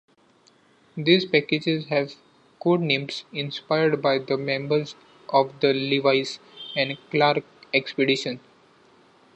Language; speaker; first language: English; non-native, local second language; Marathi